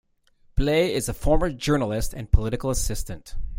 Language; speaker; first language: English; native; English